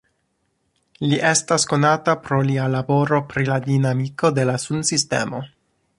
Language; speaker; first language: Esperanto; non-native, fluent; English